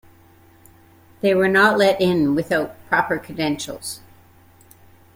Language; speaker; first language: English; native; English